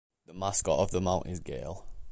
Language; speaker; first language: English; native; English